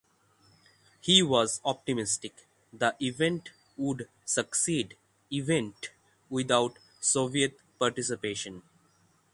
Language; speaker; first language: English; non-native, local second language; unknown